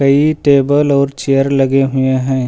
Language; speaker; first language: Hindi; native; Hindi